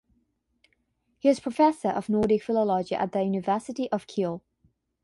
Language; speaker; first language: English; non-native, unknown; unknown